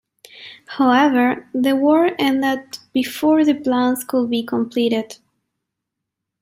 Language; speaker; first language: English; non-native, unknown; Spanish